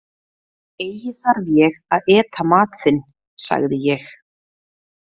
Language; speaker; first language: Icelandic; native; Icelandic